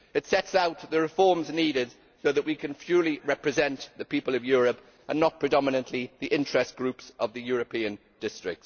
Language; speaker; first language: English; native; English